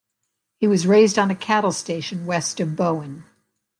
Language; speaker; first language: English; native; English